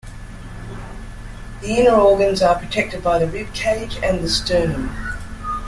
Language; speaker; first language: English; native; English